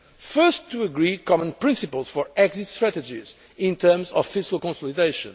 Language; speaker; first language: English; non-native, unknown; Portuguese